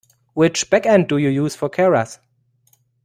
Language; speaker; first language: English; non-native, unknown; German